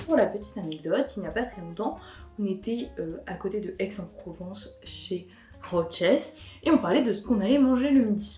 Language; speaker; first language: French; native; French